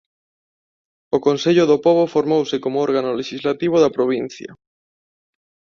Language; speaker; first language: Galician; non-native, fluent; Spanish